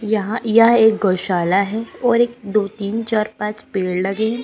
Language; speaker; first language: Hindi; native; Hindi